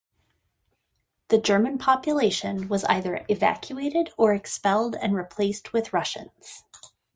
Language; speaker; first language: English; native; English